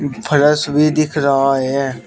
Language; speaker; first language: Hindi; native; Hindi